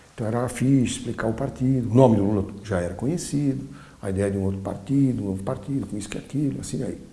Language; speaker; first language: Portuguese; early bilingual, other home language; Polish